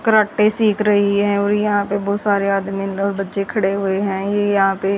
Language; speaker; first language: Hindi; native; Hindi